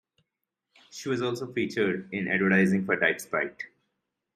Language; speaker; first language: English; non-native, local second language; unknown